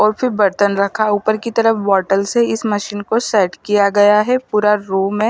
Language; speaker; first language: Hindi; non-native, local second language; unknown